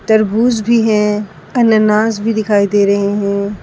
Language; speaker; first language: Hindi; native; Hindi